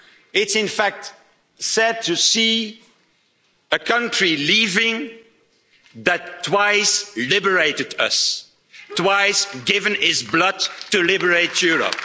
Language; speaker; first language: English; non-native, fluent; Dutch